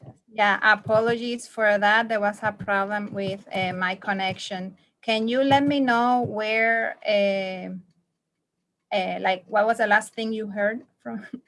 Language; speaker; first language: English; non-native, learner; Spanish